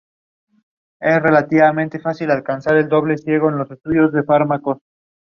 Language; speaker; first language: English; non-native, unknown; Spanish